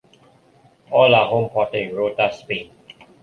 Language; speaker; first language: English; non-native, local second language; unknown